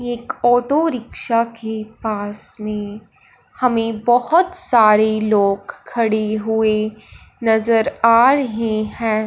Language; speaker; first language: Hindi; non-native, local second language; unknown